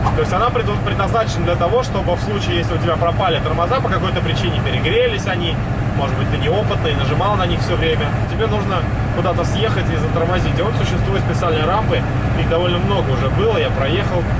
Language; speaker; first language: Russian; native; Russian